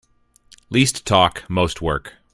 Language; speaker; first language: English; native; English